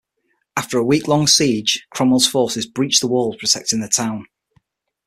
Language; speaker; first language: English; native; English